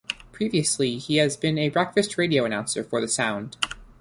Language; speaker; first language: English; native; English